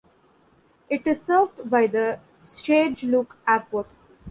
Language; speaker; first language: English; non-native, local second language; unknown